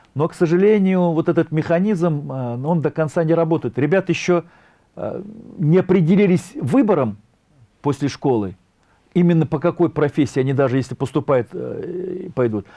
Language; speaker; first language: Russian; non-native, local second language; Tatar